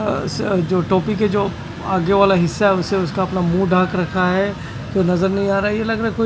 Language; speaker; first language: Hindi; non-native, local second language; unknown